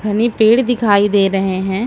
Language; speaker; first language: Hindi; native; Hindi